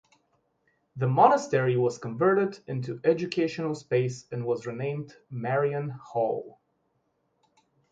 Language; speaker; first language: English; non-native, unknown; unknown